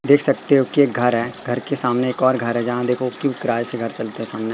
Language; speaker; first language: Hindi; native; Hindi